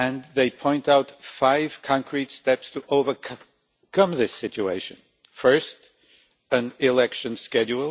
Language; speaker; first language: English; non-native, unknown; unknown